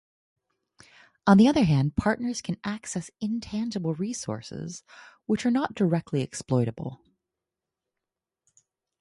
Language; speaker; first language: English; native; English